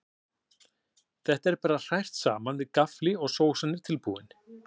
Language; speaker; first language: Icelandic; native; Icelandic